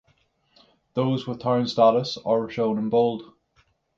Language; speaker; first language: English; native; English